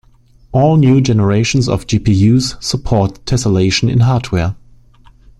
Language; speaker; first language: English; non-native, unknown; German